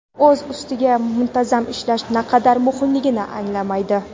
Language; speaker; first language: Uzbek; non-native, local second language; Kara-Kalpak